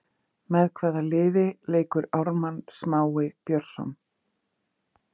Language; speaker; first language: Icelandic; native; Icelandic